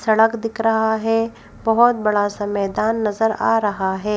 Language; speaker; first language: Hindi; native; Hindi